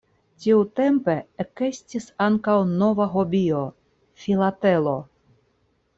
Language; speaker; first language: Esperanto; non-native, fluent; Russian